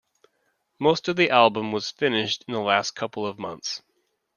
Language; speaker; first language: English; native; English